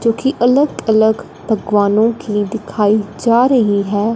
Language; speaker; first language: Hindi; non-native, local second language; Punjabi